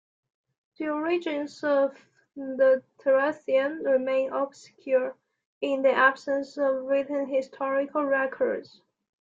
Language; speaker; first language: English; non-native, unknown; Chinese